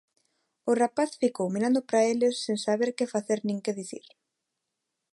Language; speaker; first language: Galician; non-native, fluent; Spanish